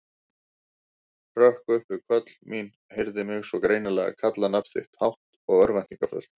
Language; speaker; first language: Icelandic; native; Icelandic